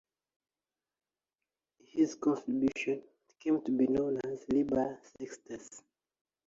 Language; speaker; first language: English; native; English